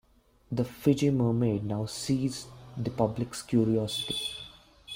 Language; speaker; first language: English; non-native, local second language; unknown